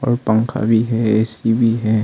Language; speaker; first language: Hindi; non-native, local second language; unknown